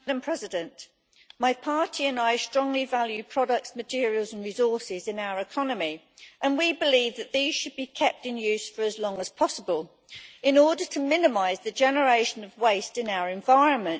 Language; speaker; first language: English; native; English